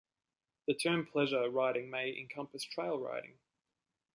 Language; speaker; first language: English; native; English